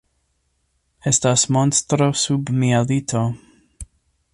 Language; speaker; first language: Esperanto; non-native, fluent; English